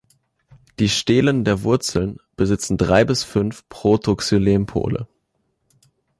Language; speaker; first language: German; native; German